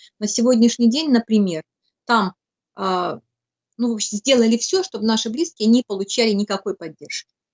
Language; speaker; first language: Russian; native; Russian